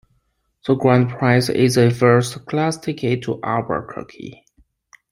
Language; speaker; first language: English; non-native, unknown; Chinese